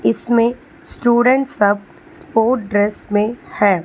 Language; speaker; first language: Hindi; non-native, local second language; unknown